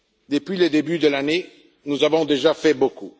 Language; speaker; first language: French; non-native, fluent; Italian